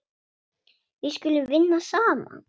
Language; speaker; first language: Icelandic; non-native, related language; Swedish